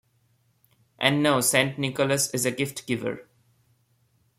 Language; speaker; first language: English; non-native, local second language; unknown